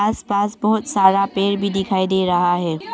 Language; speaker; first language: Hindi; non-native, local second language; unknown